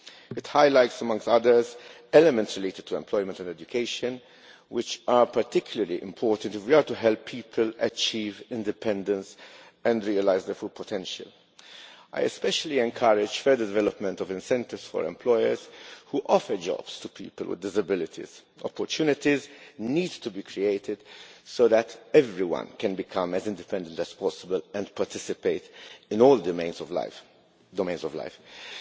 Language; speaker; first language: English; non-native, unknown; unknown